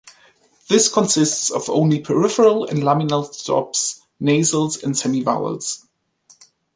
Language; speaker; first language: English; native; English